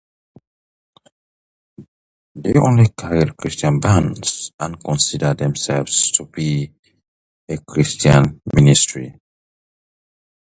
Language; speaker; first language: English; native; English